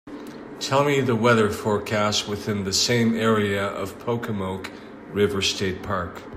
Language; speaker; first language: English; native; English